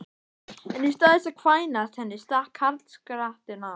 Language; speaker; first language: Icelandic; native; Icelandic